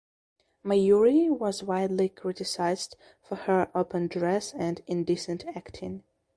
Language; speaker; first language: English; non-native, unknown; Belarusian